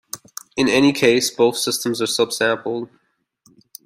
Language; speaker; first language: English; native; English